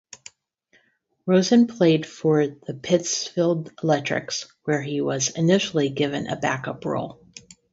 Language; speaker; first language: English; native; English